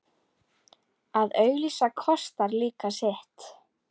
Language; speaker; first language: Icelandic; native; Icelandic